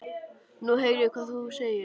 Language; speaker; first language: Icelandic; native; Icelandic